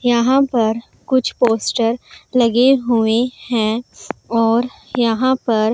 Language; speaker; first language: Hindi; non-native, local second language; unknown